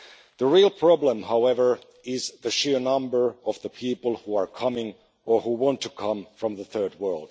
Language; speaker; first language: English; non-native, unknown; Finnish